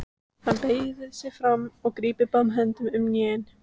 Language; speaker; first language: Icelandic; native; Icelandic